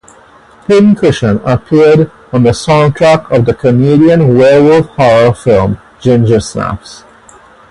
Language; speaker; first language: English; native; English